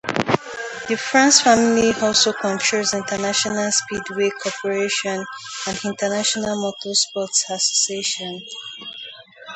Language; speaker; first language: English; native; English